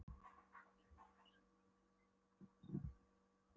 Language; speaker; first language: Icelandic; non-native, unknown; Polish